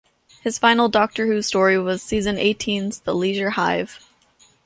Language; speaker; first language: English; native; English